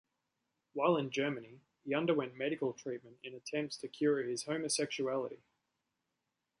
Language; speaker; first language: English; native; English